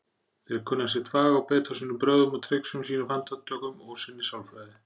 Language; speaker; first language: Icelandic; native; Icelandic